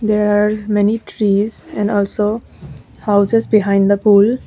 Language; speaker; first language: English; non-native, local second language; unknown